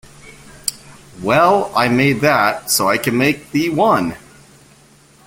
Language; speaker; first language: English; native; English